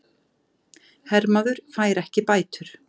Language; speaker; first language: Icelandic; native; Icelandic